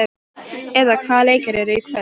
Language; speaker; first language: Icelandic; non-native, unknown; Polish